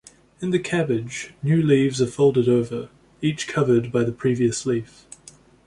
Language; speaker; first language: English; native; English